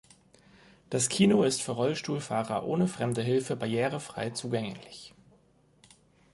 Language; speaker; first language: German; native; German